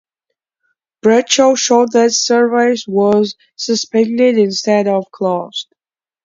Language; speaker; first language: English; non-native, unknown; Georgian